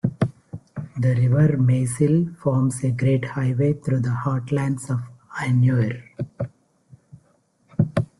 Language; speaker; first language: English; non-native, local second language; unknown